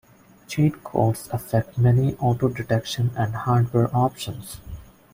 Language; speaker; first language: English; non-native, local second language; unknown